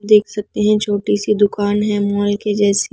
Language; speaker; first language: Hindi; non-native, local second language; Punjabi